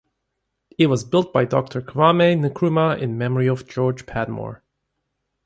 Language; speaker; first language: English; native; English